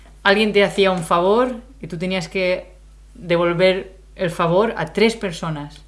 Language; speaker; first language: Spanish; native; Spanish